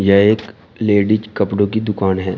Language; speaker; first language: Hindi; native; Hindi